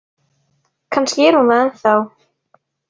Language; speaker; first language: Icelandic; native; Icelandic